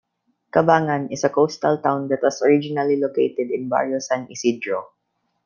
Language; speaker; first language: English; non-native, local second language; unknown